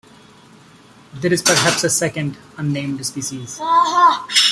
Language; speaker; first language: English; non-native, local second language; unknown